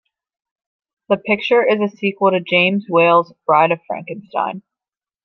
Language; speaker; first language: English; native; English